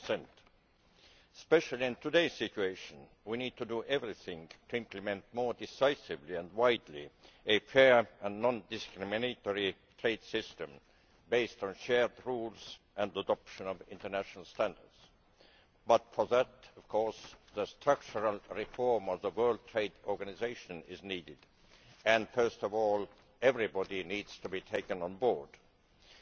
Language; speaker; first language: English; non-native, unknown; Estonian